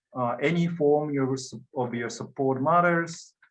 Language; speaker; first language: English; non-native, fluent; Japanese